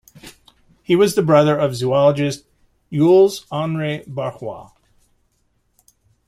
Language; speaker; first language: English; native; English